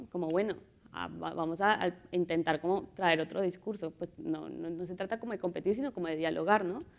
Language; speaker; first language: Spanish; native; Spanish